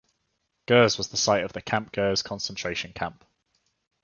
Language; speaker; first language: English; native; English